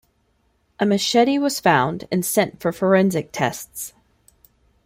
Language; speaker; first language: English; native; English